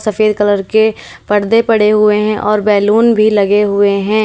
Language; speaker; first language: Hindi; native; Hindi